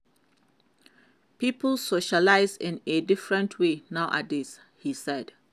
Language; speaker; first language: English; non-native, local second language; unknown